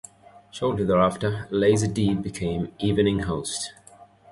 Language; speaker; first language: English; native; English